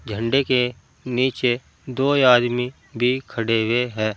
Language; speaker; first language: Hindi; native; Hindi